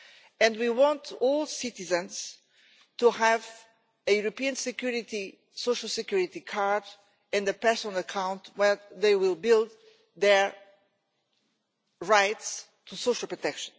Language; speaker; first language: English; non-native, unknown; Portuguese